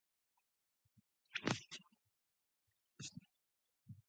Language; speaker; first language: English; non-native, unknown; Mongolian